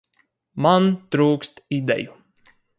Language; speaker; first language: Latvian; native; Latvian